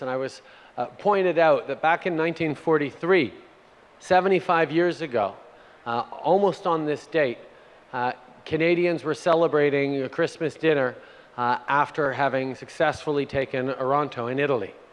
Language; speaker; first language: English; native; English